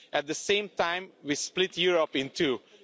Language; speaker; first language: English; non-native, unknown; Romanian